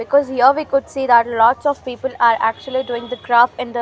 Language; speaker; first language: English; non-native, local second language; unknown